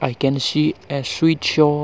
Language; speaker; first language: English; non-native, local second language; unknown